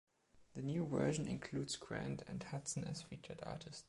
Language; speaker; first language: English; non-native, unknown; German